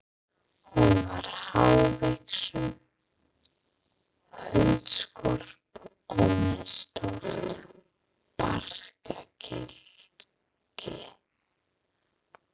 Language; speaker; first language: Icelandic; non-native, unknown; English